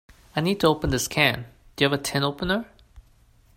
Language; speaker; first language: English; non-native, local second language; Cantonese